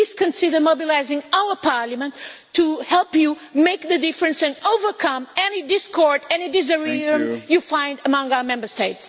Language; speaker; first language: English; non-native, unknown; Portuguese